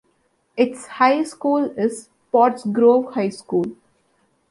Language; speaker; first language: English; non-native, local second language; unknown